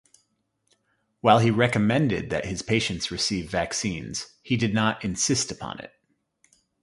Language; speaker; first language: English; native; English